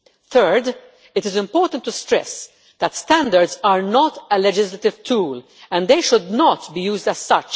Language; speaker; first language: English; non-native, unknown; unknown